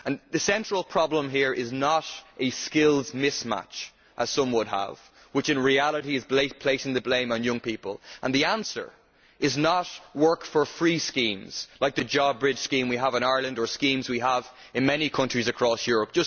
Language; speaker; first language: English; native; English